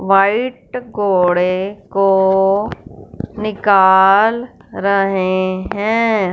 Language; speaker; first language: Hindi; non-native, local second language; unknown